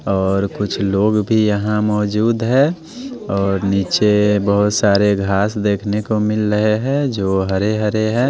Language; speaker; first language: Hindi; non-native, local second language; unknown